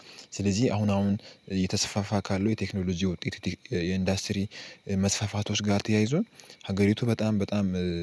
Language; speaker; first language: Amharic; native; Amharic